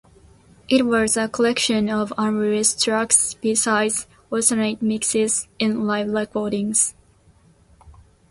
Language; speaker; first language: English; non-native, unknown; Japanese